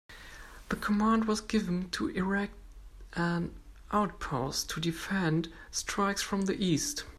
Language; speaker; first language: English; non-native, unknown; German